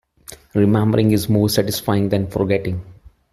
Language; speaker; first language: English; non-native, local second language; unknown